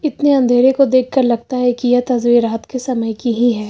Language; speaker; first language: Hindi; native; Hindi